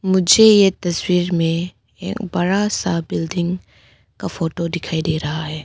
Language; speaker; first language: Hindi; non-native, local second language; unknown